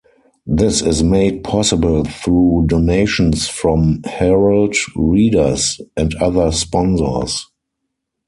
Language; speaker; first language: English; non-native, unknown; German